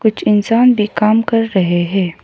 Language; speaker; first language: Hindi; non-native, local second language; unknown